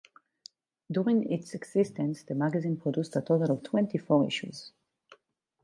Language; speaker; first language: English; non-native, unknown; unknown